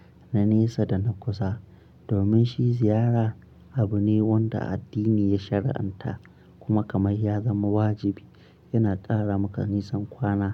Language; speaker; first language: Hausa; non-native, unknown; Akan